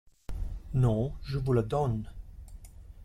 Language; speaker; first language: French; non-native, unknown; Italian